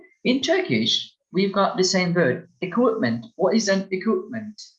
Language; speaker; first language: English; non-native, fluent; Turkish